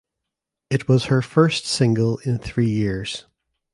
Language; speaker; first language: English; native; English